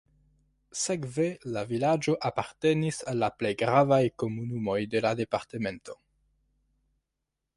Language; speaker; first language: Esperanto; non-native, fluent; French